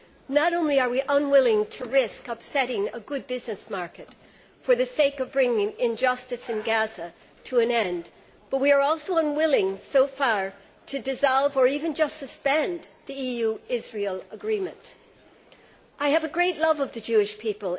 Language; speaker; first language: English; native; English